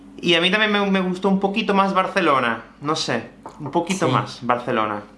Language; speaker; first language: Spanish; native; Spanish